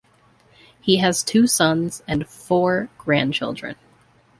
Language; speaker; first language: English; native; English